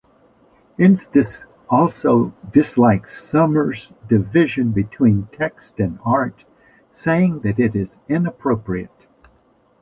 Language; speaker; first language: English; native; English